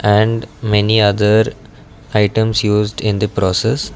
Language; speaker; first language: English; non-native, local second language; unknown